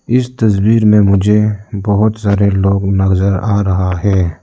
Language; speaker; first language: Hindi; non-native, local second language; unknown